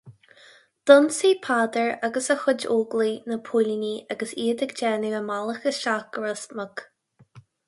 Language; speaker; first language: Irish; non-native, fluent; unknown